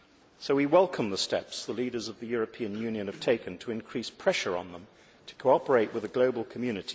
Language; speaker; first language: English; native; English